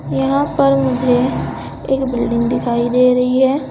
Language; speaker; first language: Hindi; native; Hindi